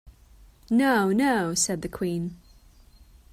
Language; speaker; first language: English; non-native, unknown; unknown